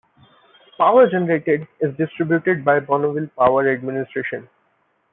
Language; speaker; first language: English; non-native, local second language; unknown